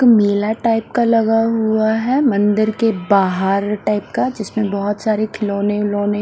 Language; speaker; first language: Hindi; non-native, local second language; Punjabi